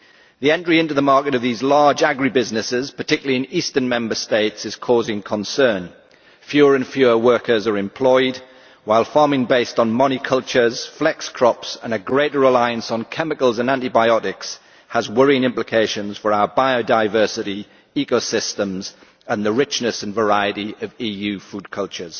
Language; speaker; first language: English; native; English